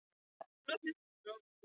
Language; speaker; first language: Icelandic; non-native, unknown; English